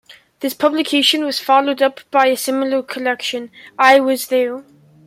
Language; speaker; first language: English; native; English